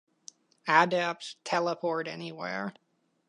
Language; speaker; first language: English; native; English